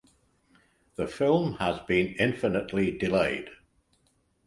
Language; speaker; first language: English; native; English